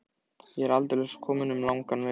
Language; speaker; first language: Icelandic; native; Icelandic